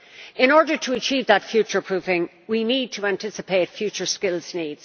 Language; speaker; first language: English; native; English